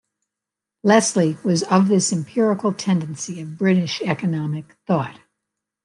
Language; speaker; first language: English; native; English